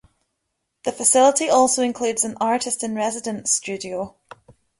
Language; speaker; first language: English; native; English